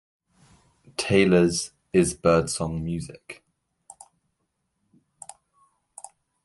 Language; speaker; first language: English; native; English